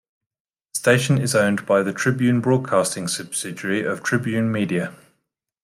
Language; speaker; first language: English; native; English